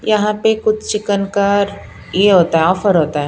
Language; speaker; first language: Hindi; non-native, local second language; Punjabi